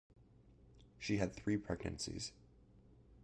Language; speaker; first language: English; native; English